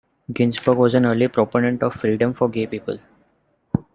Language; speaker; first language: English; non-native, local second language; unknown